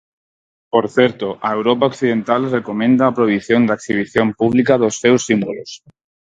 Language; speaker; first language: Galician; non-native, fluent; Spanish